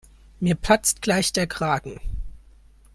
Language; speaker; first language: German; native; German